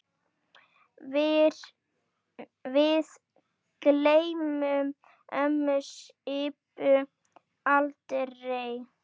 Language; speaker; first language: Icelandic; native; Icelandic